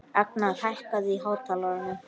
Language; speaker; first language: Icelandic; native; Icelandic